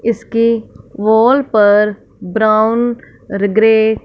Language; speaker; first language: Hindi; non-native, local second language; Punjabi